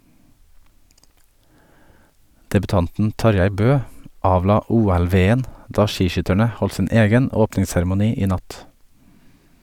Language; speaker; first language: Norwegian; native; Norwegian